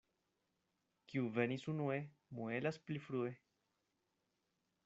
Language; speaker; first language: Esperanto; non-native, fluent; Spanish